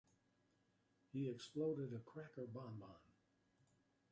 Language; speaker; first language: English; native; English